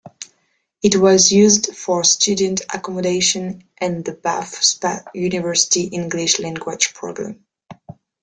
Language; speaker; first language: English; non-native, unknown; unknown